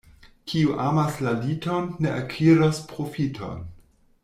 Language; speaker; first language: Esperanto; non-native, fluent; German